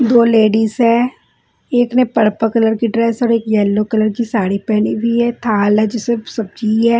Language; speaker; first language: Hindi; non-native, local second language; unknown